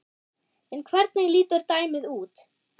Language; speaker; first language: Icelandic; non-native, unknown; German